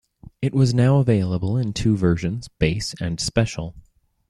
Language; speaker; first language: English; native; English